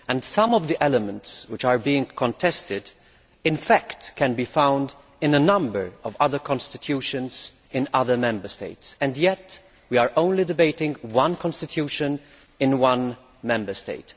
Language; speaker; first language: English; non-native, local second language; Maltese